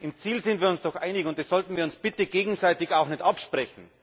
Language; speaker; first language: German; native; German